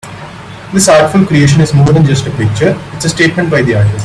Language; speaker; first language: English; non-native, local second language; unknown